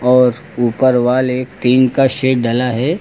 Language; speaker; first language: Hindi; native; Hindi